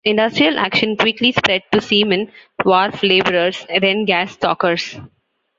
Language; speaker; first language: English; non-native, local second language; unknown